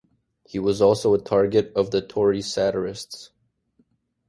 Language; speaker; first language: English; native; English